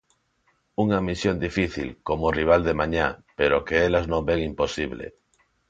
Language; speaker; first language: Galician; non-native, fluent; Spanish